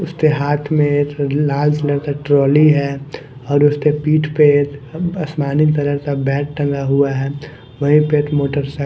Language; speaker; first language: Hindi; non-native, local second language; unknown